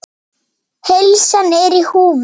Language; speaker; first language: Icelandic; native; Icelandic